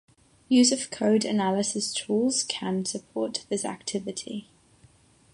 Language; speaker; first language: English; non-native, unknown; Catalan